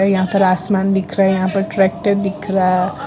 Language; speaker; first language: Hindi; non-native, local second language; Gujarati